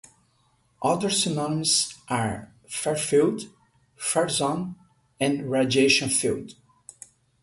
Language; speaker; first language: English; non-native, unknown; Portuguese